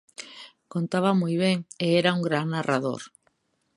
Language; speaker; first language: Galician; native; Galician